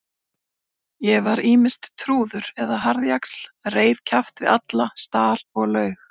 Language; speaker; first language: Icelandic; native; Icelandic